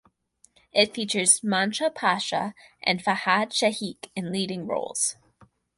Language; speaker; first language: English; native; English